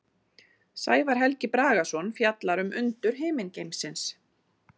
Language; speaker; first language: Icelandic; native; Icelandic